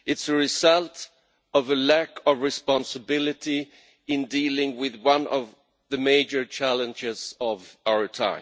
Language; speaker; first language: English; non-native, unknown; Swedish